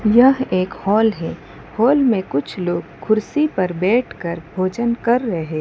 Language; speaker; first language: Hindi; non-native, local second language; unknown